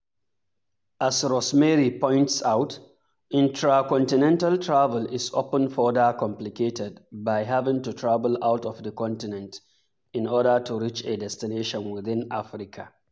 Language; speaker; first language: English; non-native, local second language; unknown